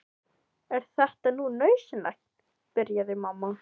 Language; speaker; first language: Icelandic; non-native, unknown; Filipino